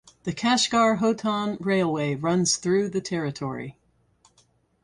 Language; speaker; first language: English; native; English